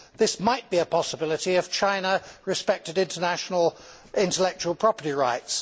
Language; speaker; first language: English; native; English